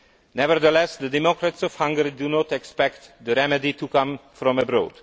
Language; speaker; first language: English; non-native, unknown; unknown